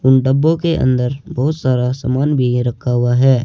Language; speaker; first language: Hindi; native; Hindi